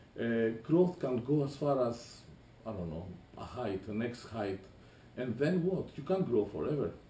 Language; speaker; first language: English; non-native, fluent; Greek